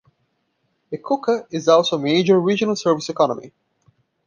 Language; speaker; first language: English; non-native, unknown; Portuguese